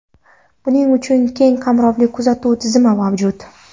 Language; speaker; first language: Uzbek; non-native, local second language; Kara-Kalpak